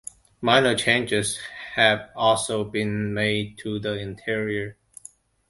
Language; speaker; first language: English; non-native, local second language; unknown